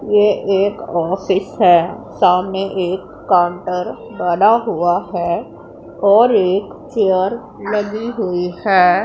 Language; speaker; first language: Hindi; non-native, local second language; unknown